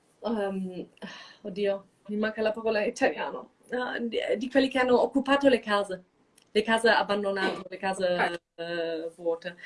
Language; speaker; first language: Italian; non-native, fluent; German